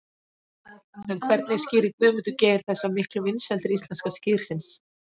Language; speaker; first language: Icelandic; native; Icelandic